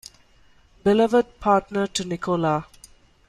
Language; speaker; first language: English; non-native, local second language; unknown